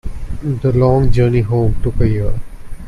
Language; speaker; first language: English; non-native, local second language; Tamil